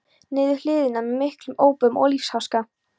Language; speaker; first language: Icelandic; non-native, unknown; Polish